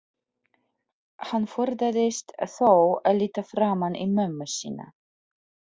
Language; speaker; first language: Icelandic; non-native, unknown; Polish